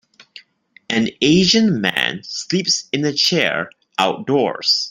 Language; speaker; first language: English; non-native, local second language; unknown